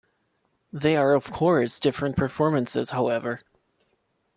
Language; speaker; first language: English; non-native, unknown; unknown